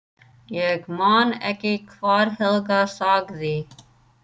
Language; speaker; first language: Icelandic; non-native, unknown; English